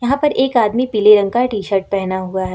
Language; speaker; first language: Hindi; native; Hindi